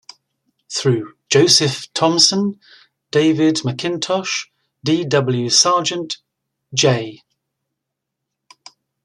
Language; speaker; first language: English; native; English